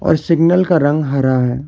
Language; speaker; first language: Hindi; non-native, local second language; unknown